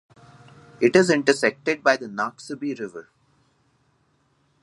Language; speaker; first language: English; non-native, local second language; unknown